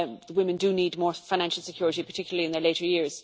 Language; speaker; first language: English; native; English